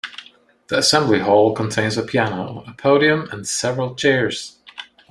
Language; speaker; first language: English; non-native, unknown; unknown